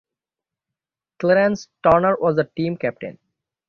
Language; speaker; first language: English; non-native, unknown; Bangla